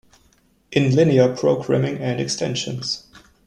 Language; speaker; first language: English; non-native, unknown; German